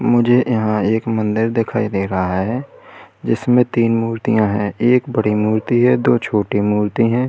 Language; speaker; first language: Hindi; native; Hindi